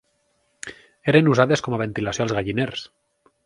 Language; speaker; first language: Catalan; native; Catalan